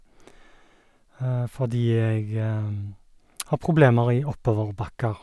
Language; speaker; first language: Norwegian; native; Norwegian